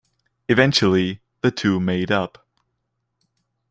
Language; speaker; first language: English; non-native, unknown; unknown